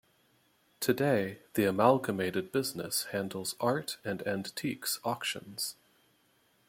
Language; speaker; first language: English; native; English